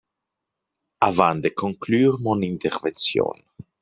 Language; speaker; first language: French; non-native, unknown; English